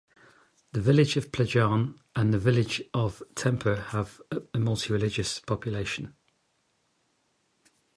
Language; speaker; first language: English; native; English